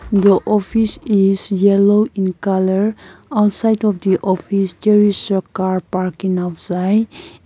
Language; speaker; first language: English; non-native, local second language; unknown